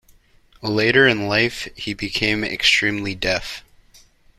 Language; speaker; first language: English; native; English